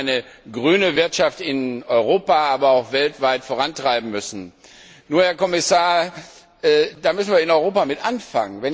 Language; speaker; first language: German; non-native, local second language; Luxembourgish